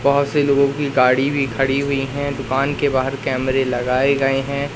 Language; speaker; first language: Hindi; native; Hindi